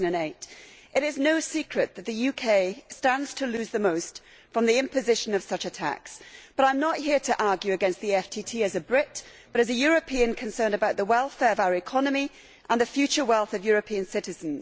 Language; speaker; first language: English; native; English